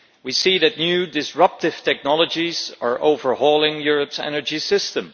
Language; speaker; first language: English; non-native, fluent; Dutch